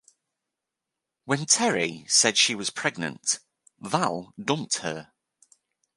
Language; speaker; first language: English; native; English